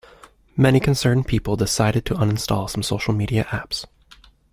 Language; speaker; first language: English; native; English